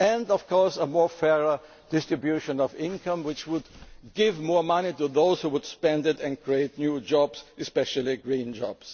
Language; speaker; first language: English; non-native, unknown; German